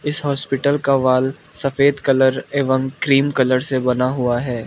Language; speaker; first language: Hindi; non-native, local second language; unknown